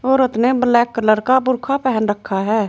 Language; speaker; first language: Hindi; native; Hindi